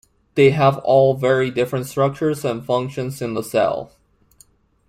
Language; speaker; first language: English; non-native, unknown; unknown